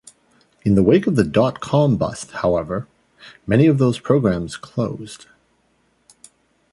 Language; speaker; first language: English; native; English